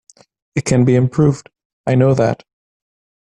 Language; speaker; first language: English; native; English